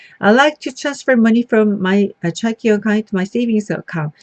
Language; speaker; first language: English; non-native, fluent; Korean